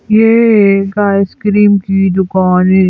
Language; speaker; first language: Hindi; native; Hindi